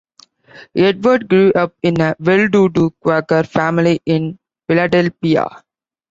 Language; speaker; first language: English; non-native, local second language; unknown